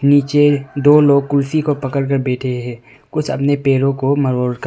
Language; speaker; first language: Hindi; non-native, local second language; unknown